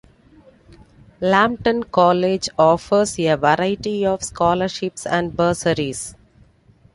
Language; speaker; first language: English; non-native, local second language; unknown